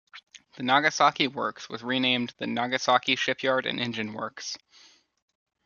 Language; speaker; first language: English; native; English